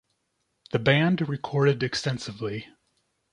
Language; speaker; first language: English; native; English